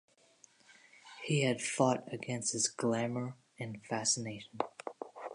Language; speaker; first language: English; native; English